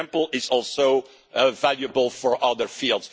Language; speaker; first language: English; non-native, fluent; Dutch